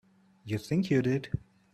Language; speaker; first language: English; non-native, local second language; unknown